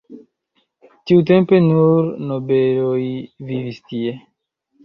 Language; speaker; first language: Esperanto; non-native, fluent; Chinese